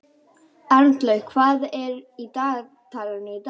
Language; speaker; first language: Icelandic; native; Icelandic